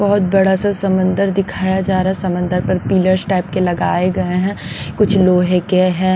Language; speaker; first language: Hindi; non-native, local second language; Punjabi